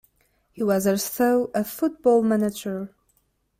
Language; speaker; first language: English; non-native, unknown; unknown